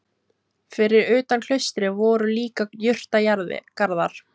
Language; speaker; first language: Icelandic; non-native, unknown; Filipino